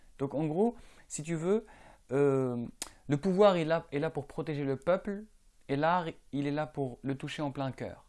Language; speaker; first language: French; non-native, local second language; Arabic